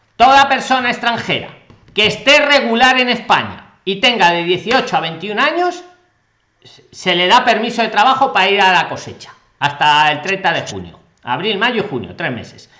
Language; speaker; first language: Spanish; native; Spanish